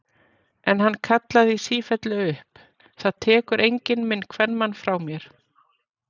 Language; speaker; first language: Icelandic; native; Icelandic